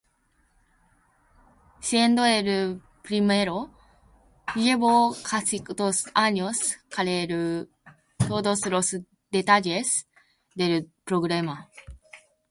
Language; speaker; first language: Spanish; non-native, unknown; Japanese